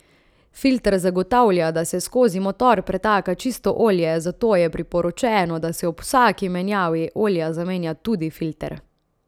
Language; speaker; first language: Slovenian; native; Slovenian